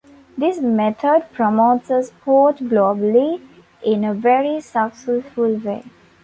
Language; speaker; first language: English; non-native, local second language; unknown